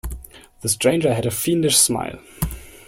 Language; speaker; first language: English; non-native, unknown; German